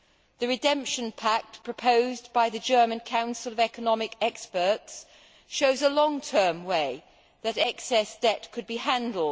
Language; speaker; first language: English; native; English